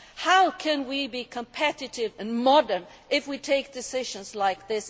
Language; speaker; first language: English; non-native, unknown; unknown